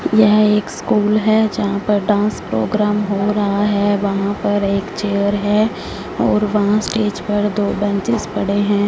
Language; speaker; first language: Hindi; non-native, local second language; Punjabi